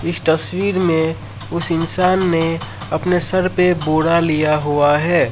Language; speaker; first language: Hindi; non-native, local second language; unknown